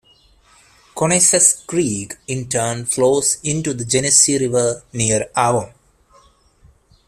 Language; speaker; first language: English; non-native, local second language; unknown